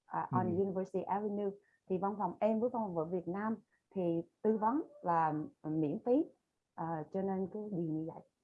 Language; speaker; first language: Vietnamese; early bilingual, other home language; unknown